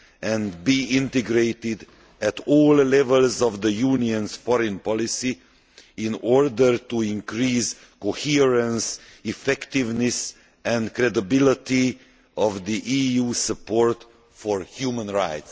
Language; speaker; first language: English; non-native, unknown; Hungarian